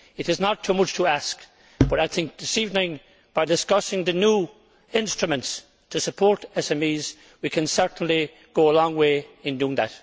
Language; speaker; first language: English; native; English